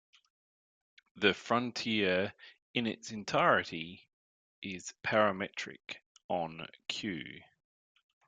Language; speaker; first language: English; native; English